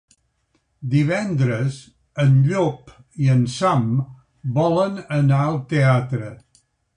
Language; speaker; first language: Catalan; native; Catalan